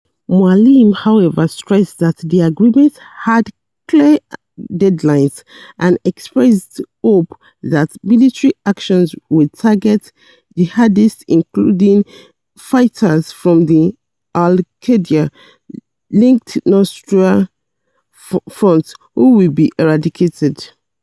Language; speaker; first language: English; non-native, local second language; Yoruba